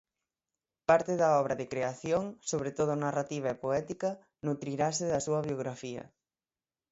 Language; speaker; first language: Galician; native; Galician